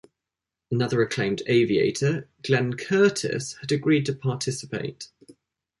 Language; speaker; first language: English; native; English